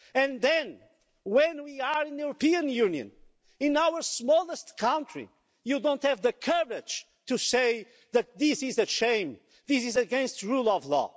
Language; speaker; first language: English; non-native, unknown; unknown